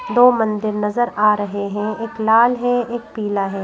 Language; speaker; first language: Hindi; native; Hindi